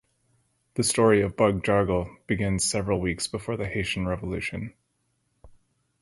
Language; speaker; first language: English; native; English